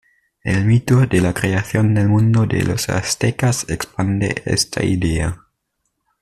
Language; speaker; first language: Spanish; native; Spanish